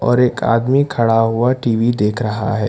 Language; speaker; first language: Hindi; non-native, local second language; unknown